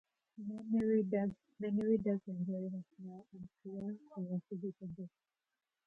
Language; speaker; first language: English; non-native, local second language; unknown